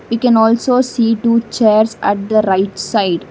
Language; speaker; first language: English; non-native, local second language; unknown